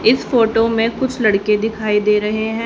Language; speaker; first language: Hindi; native; Hindi